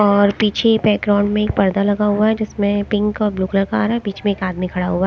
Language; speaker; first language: Hindi; native; Hindi